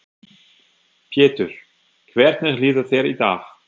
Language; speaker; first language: Icelandic; non-native, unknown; German